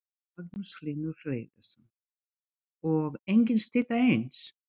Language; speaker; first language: Icelandic; non-native, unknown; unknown